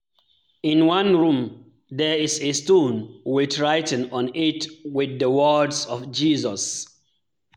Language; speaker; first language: English; non-native, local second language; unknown